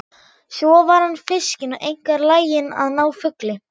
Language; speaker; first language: Icelandic; non-native, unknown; German